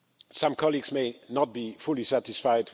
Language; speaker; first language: English; non-native, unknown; Polish